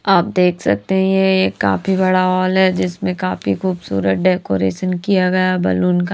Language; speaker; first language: Hindi; native; Hindi